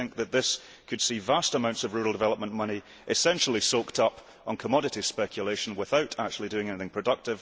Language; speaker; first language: English; early bilingual, heritage; English